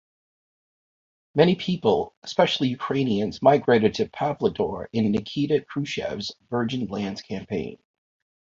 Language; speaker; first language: English; native; English